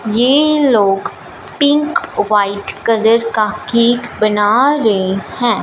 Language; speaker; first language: Hindi; non-native, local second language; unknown